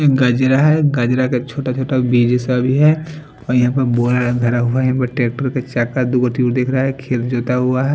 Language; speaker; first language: Hindi; non-native, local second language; Bhojpuri